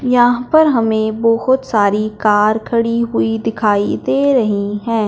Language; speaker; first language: Hindi; non-native, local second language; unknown